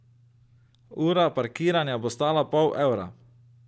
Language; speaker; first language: Slovenian; native; Slovenian